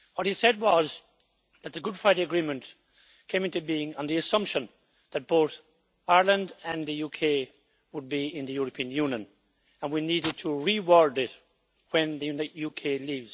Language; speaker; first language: English; native; English